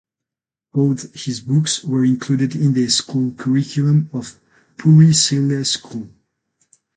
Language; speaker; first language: English; non-native, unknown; Spanish